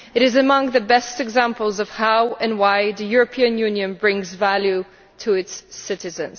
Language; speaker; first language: English; non-native, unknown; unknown